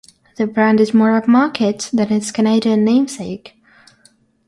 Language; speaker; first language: English; non-native, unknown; Russian